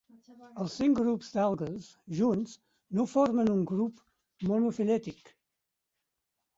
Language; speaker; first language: Catalan; non-native, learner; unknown